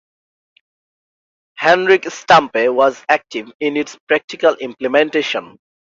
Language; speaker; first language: English; non-native, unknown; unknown